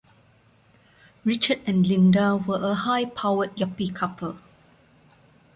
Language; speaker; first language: English; non-native, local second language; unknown